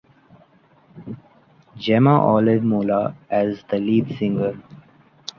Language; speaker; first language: English; non-native, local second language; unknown